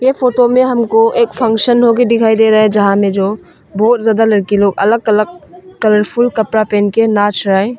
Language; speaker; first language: Hindi; non-native, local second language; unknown